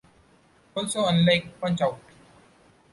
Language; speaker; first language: English; non-native, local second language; Marathi